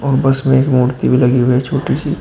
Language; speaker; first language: Hindi; native; Hindi